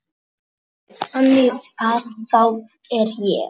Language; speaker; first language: Icelandic; non-native, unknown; Polish